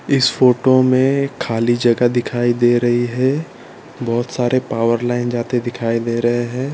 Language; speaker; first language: Hindi; non-native, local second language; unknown